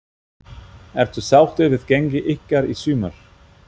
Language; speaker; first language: Icelandic; non-native, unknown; German